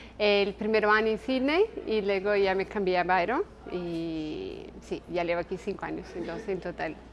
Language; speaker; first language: Spanish; non-native, related language; Portuguese